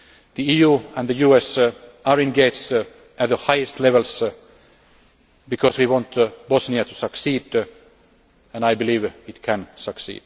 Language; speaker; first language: English; non-native, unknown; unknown